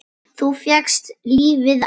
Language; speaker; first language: Icelandic; native; Icelandic